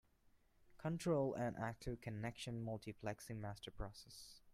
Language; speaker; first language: English; non-native, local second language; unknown